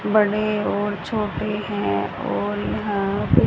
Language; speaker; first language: Hindi; native; Hindi